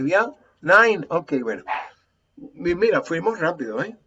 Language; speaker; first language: Spanish; native; Spanish